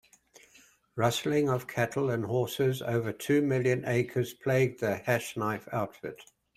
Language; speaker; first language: English; native; English